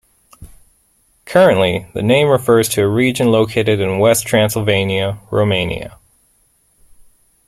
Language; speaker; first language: English; native; English